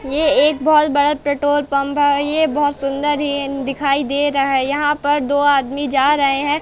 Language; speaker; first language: Hindi; native; Hindi